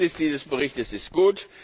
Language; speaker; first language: German; non-native, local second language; Luxembourgish